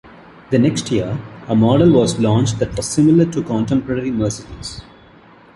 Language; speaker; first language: English; non-native, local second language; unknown